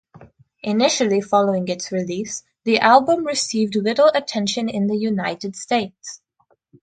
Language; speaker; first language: English; non-native, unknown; Russian